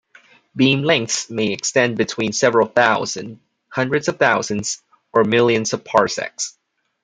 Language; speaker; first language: English; non-native, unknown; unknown